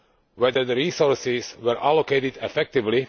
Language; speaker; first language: English; non-native, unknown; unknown